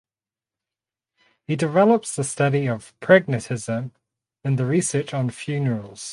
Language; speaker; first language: English; native; English